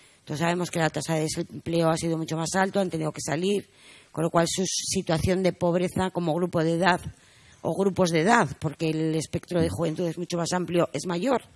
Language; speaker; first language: Spanish; native; Spanish